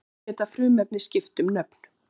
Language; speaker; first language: Icelandic; native; Icelandic